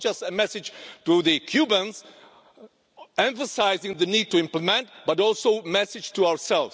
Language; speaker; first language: English; non-native, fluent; Czech